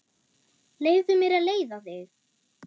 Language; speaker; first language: Icelandic; non-native, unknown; German